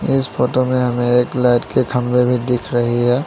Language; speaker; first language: Hindi; non-native, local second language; Assamese